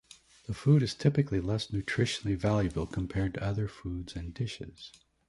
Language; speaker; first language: English; native; English